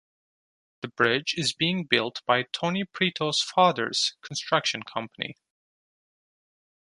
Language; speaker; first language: English; non-native, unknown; Turkish